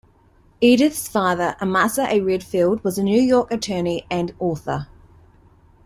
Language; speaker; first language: English; native; English